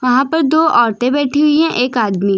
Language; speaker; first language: Hindi; native; Hindi